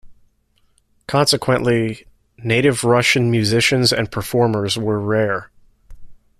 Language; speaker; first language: English; native; English